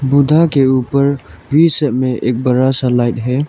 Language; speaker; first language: Hindi; non-native, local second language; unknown